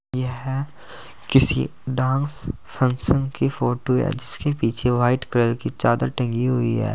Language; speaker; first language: Hindi; native; Hindi